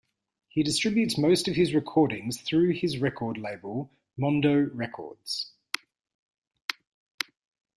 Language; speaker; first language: English; native; English